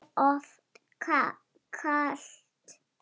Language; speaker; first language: Icelandic; non-native, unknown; Lithuanian